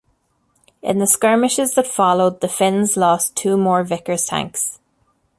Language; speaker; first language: English; native; English